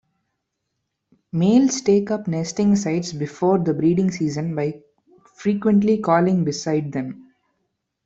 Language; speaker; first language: English; non-native, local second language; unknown